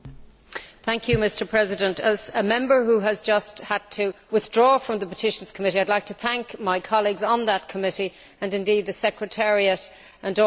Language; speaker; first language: English; native; English